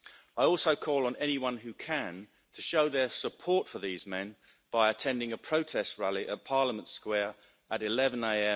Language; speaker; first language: English; native; English